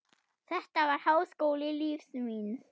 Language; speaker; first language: Icelandic; non-native, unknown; German